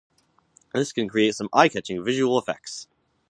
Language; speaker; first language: English; native; English